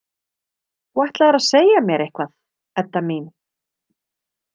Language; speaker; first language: Icelandic; native; Icelandic